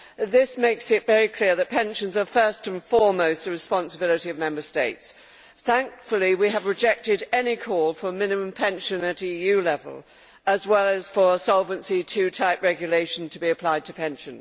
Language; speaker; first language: English; native; English